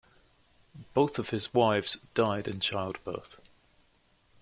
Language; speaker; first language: English; native; English